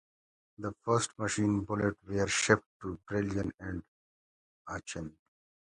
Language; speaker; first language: English; native; English